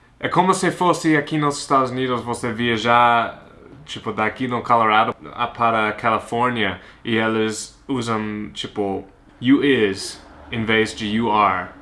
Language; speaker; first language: Portuguese; non-native, fluent; English